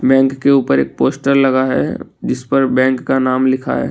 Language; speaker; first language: Hindi; non-native, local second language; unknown